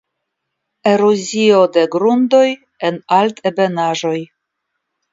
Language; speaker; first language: Esperanto; non-native, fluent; Russian